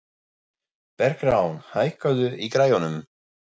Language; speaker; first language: Icelandic; non-native, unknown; German